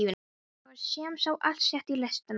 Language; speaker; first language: Icelandic; non-native, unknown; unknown